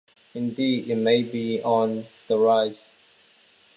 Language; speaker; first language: English; non-native, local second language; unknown